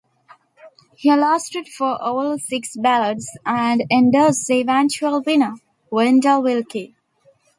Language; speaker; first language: English; non-native, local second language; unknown